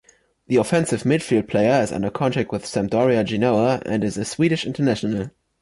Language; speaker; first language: English; non-native, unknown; German